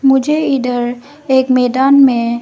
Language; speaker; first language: Hindi; non-native, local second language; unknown